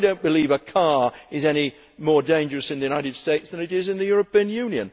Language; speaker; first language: English; native; English